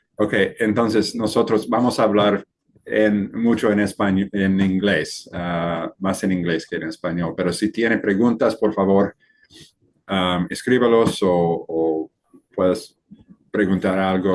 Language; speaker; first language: Spanish; non-native, learner; English